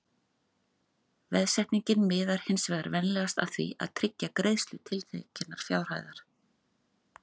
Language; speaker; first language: Icelandic; native; Icelandic